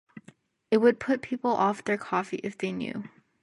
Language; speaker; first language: English; native; English